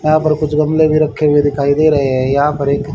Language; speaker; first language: Hindi; native; Hindi